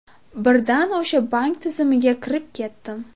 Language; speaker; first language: Uzbek; native; Uzbek